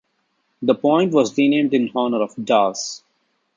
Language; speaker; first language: English; non-native, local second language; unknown